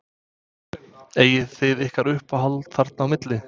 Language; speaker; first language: Icelandic; non-native, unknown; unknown